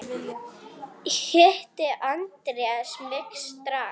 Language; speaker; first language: Icelandic; non-native, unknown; Arabic